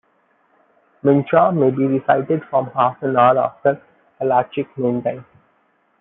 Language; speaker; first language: English; non-native, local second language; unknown